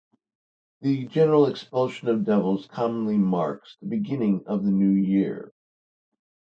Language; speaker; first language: English; native; English